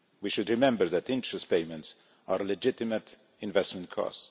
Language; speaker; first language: English; non-native, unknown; Polish